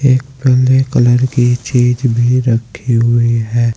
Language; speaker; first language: Hindi; native; Hindi